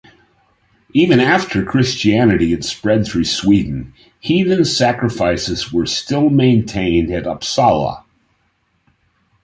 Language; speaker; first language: English; native; English